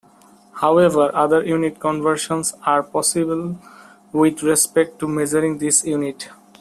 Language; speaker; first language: English; non-native, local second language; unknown